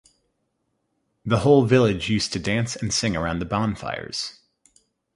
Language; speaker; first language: English; native; English